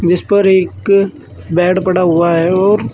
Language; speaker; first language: Hindi; native; Hindi